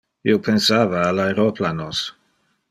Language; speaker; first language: Interlingua; non-native, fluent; Dutch